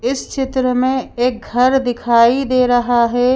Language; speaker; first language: Hindi; native; Hindi